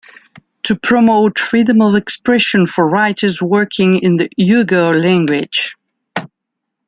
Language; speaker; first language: English; non-native, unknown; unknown